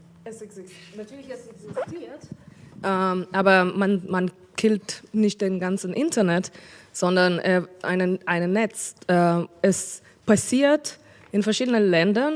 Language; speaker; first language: German; non-native, learner; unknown